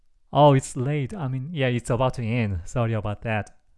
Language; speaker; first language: English; non-native, fluent; Korean